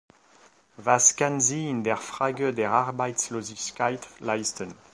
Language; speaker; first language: German; non-native, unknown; French